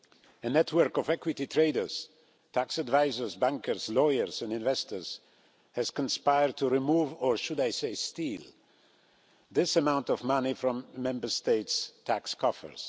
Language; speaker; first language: English; non-native, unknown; Polish